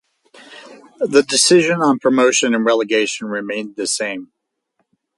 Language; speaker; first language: English; native; English